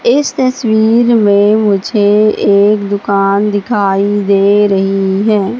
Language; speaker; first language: Hindi; native; Hindi